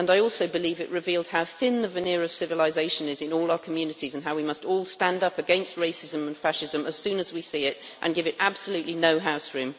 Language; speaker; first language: English; native; English